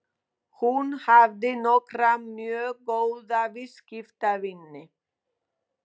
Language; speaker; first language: Icelandic; non-native, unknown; Polish